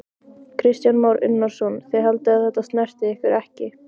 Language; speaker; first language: Icelandic; native; Icelandic